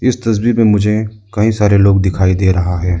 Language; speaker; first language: Hindi; non-native, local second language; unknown